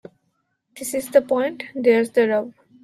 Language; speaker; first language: English; non-native, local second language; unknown